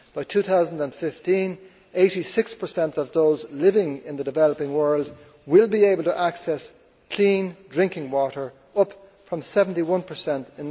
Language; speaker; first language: English; native; English